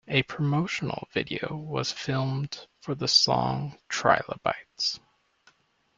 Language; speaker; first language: English; native; English